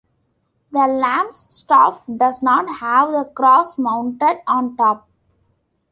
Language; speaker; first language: English; non-native, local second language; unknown